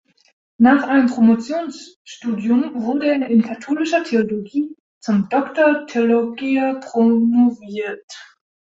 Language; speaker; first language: German; native; German